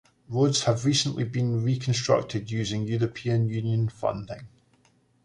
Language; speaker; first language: English; native; English